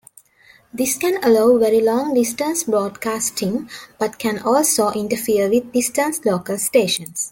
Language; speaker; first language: English; non-native, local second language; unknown